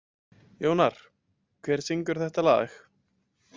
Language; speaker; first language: Icelandic; native; Icelandic